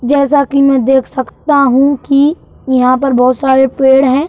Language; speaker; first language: Hindi; native; Hindi